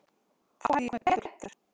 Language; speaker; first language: Icelandic; native; Icelandic